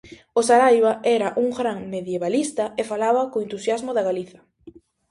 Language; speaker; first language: Galician; native; Galician